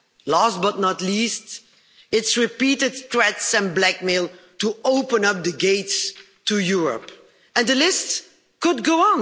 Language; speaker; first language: English; non-native, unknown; Dutch